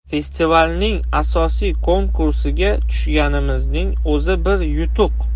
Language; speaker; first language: Uzbek; non-native, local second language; Russian